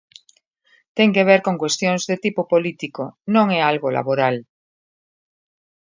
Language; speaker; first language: Galician; native; Galician